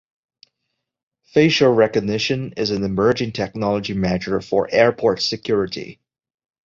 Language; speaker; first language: English; non-native, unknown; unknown